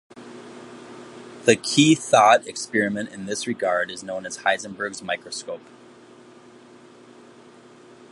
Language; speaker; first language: English; native; English